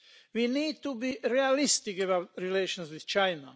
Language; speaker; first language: English; non-native, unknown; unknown